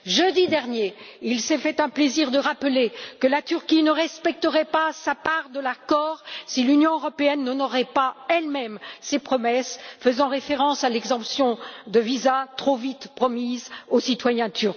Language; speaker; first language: French; native; French